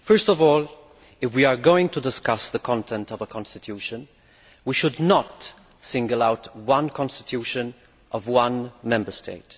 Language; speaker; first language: English; non-native, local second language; Maltese